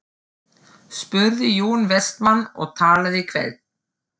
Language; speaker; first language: Icelandic; non-native, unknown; German